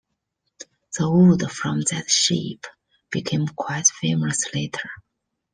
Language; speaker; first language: English; non-native, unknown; Chinese